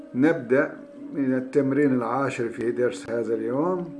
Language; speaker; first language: Arabic; non-native, fluent; Turkish